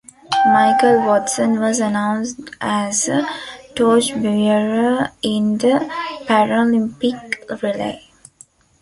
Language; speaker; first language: English; non-native, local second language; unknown